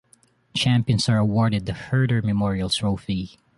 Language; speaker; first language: English; non-native, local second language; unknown